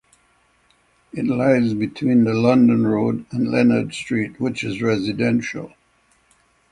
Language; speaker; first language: English; native; English